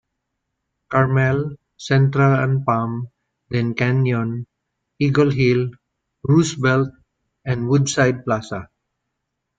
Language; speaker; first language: English; non-native, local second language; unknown